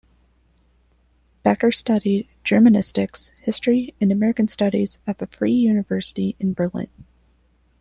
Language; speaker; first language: English; non-native, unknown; Spanish